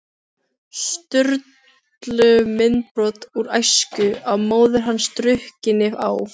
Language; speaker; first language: Icelandic; non-native, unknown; Filipino